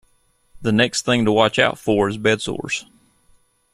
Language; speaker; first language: English; native; English